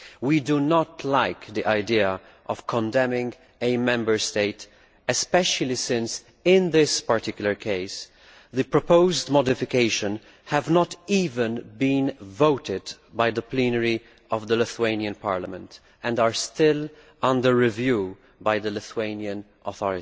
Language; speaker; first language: English; non-native, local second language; Maltese